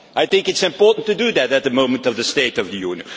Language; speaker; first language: English; non-native, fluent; Dutch